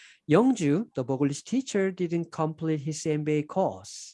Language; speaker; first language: English; non-native, fluent; Korean